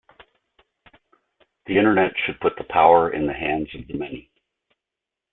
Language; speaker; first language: English; native; English